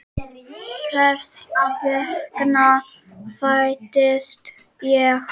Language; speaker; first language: Icelandic; non-native, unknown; Czech